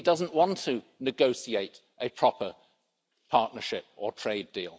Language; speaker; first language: English; native; English